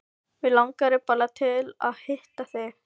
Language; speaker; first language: Icelandic; non-native, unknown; Filipino